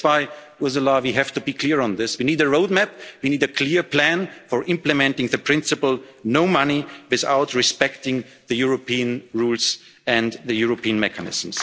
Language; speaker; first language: English; non-native, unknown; German